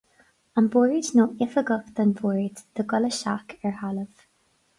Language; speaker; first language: Irish; non-native, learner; English